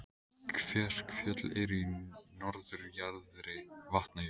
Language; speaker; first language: Icelandic; native; Icelandic